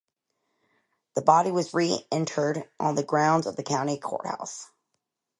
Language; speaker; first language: English; native; English